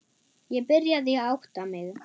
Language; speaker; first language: Icelandic; non-native, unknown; German